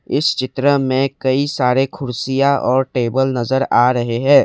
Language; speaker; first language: Hindi; non-native, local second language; Assamese